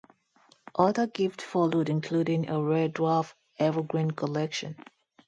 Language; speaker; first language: English; non-native, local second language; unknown